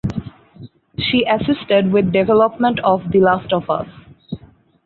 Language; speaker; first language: English; non-native, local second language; Bangla